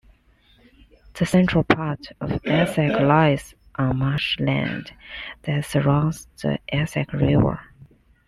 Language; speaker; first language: English; non-native, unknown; Chinese